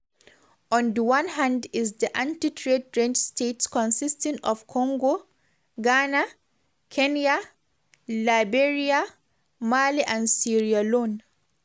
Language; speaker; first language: English; non-native, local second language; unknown